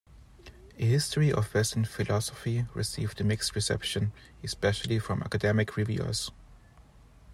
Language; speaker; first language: English; non-native, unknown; German